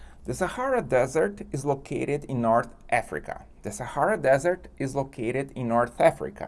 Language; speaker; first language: English; non-native, fluent; Portuguese